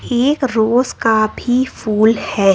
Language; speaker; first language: Hindi; native; Hindi